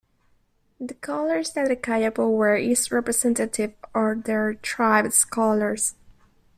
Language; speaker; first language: English; non-native, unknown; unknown